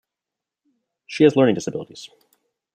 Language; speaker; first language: English; native; English